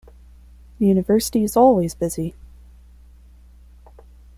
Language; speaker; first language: English; non-native, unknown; Spanish